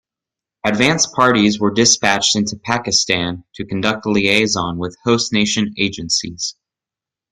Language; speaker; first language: English; native; English